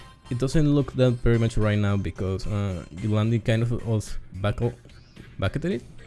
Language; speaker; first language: English; non-native, learner; Spanish